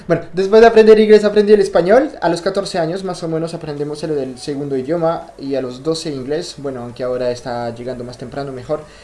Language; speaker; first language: Spanish; non-native, fluent; French